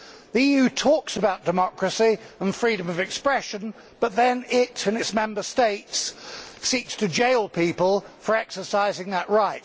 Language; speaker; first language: English; native; English